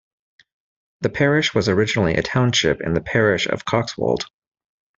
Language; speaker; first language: English; native; English